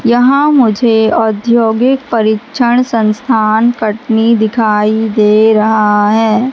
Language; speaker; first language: Hindi; native; Hindi